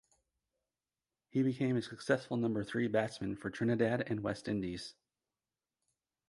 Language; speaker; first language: English; native; English